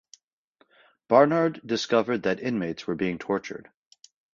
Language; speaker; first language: English; native; English